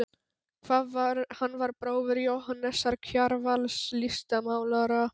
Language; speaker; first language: Icelandic; non-native, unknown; Polish